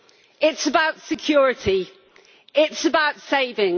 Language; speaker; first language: English; native; English